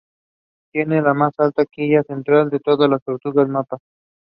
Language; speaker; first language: English; non-native, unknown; Spanish